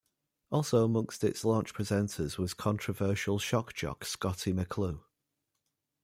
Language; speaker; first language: English; native; English